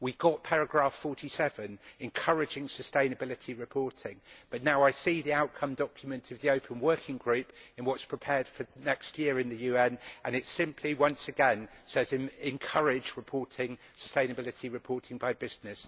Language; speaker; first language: English; native; English